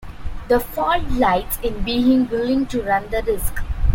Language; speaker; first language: English; non-native, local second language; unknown